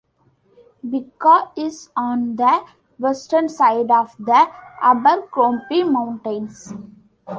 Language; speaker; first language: English; non-native, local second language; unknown